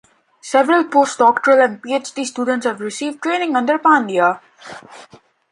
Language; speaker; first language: English; non-native, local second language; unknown